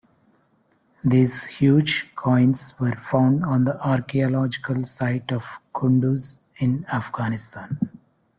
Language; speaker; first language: English; non-native, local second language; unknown